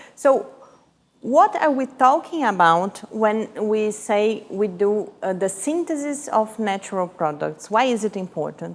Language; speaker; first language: English; non-native, fluent; Portuguese